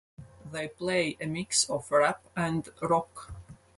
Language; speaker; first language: English; non-native, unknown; Latvian